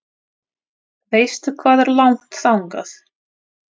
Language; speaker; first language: Icelandic; non-native, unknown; Russian